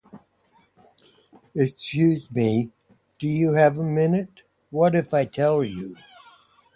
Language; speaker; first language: English; native; English